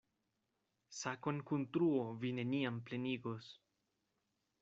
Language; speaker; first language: Esperanto; non-native, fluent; Spanish